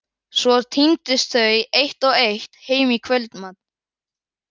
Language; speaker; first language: Icelandic; native; Icelandic